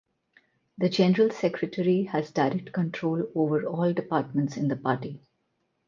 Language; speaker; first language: English; non-native, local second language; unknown